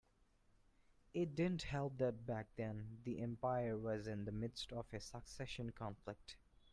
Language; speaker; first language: English; non-native, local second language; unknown